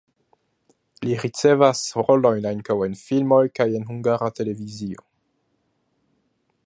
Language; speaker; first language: Esperanto; non-native, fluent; French